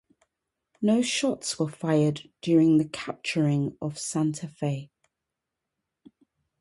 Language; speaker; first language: English; native; English